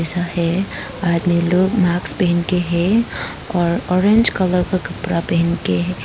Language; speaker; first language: Hindi; non-native, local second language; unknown